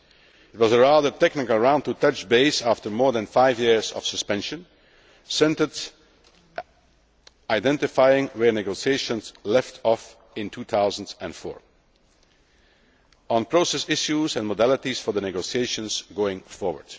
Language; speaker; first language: English; non-native, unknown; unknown